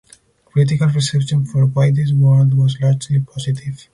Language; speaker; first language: English; non-native, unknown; Spanish